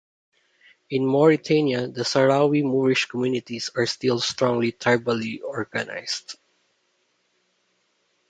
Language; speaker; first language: English; non-native, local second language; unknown